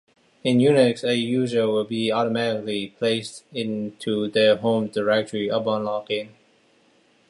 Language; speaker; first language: English; non-native, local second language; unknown